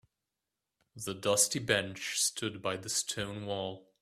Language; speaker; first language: English; native; English